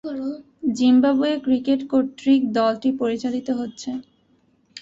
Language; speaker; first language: Bangla; native; Bangla